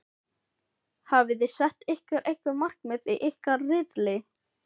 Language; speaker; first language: Icelandic; non-native, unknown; Filipino